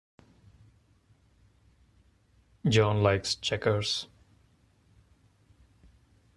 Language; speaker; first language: English; non-native, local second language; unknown